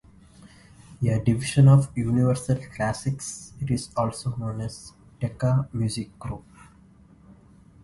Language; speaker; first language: English; non-native, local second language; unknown